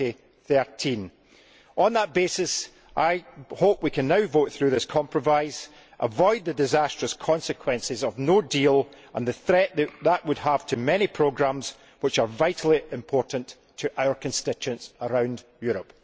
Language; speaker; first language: English; native; English